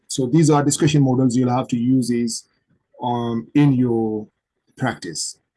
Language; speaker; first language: English; non-native, local second language; Urdu